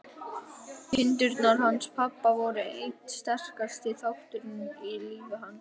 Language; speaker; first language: Icelandic; native; Icelandic